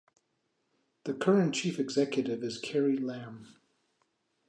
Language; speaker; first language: English; native; English